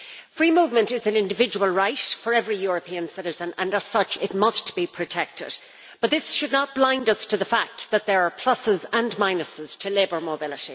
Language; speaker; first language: English; native; English